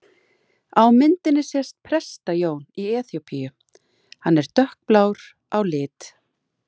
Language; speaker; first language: Icelandic; native; Icelandic